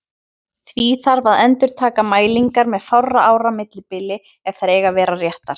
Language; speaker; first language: Icelandic; native; Icelandic